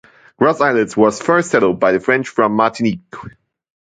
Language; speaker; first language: English; non-native, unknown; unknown